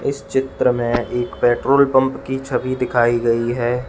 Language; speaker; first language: Hindi; native; Hindi